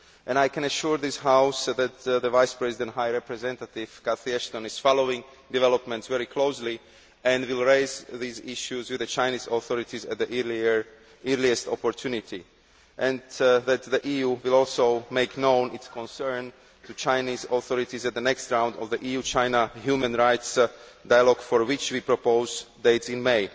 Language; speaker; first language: English; non-native, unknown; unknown